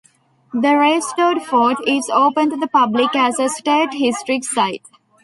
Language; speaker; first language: English; non-native, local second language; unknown